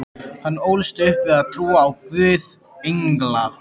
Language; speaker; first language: Icelandic; native; Icelandic